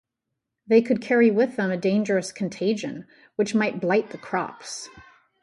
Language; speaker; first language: English; native; English